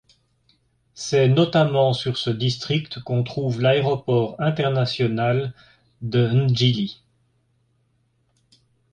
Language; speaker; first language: French; native; French